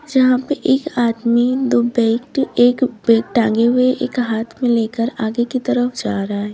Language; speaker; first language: Hindi; native; Hindi